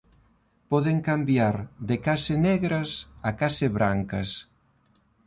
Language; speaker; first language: Galician; non-native, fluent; Spanish